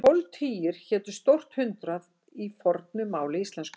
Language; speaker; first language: Icelandic; native; Icelandic